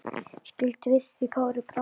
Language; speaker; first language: Icelandic; native; Icelandic